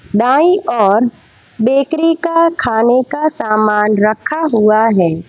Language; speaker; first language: Hindi; non-native, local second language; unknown